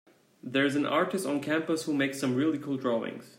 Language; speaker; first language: English; non-native, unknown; Turkish